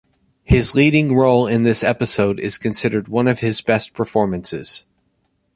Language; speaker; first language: English; native; English